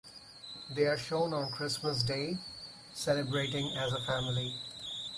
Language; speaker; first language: English; non-native, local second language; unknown